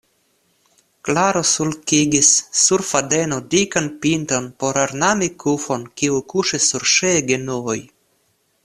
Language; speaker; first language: Esperanto; non-native, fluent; Russian